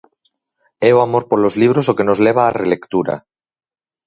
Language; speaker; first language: Galician; native; Galician